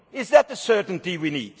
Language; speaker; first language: English; non-native, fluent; Dutch